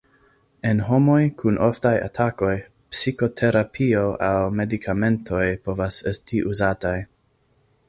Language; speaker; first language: Esperanto; non-native, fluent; English